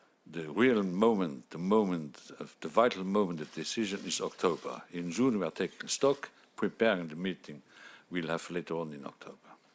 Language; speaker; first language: English; non-native, fluent; Luxembourgish